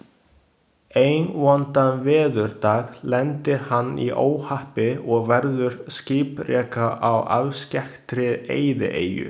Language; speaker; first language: Icelandic; non-native, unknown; Chinese